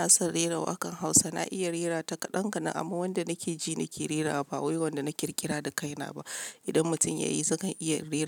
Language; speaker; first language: Hausa; non-native, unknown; Yoruba